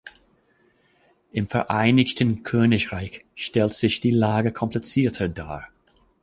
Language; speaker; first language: German; non-native, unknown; English